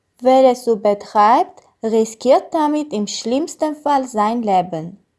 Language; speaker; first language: German; non-native, learner; Armenian